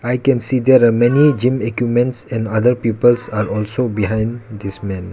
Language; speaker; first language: English; non-native, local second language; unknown